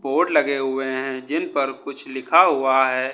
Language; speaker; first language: Hindi; native; Hindi